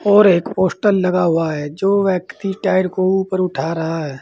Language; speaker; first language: Hindi; native; Hindi